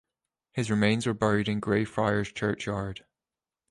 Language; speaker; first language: English; native; English